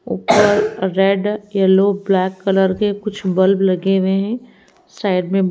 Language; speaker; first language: Hindi; native; Hindi